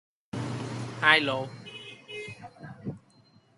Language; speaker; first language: English; native; English